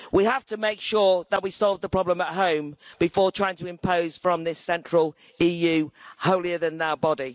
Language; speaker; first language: English; native; English